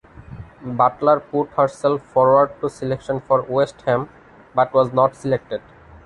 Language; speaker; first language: English; non-native, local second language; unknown